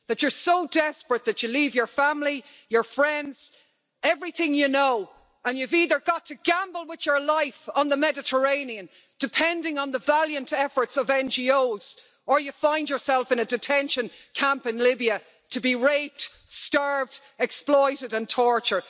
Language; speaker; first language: English; native; English